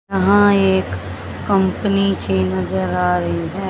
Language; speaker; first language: Hindi; native; Hindi